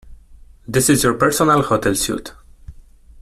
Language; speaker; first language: English; non-native, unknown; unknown